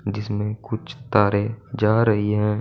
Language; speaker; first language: Hindi; native; Hindi